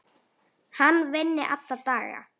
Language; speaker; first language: Icelandic; native; Icelandic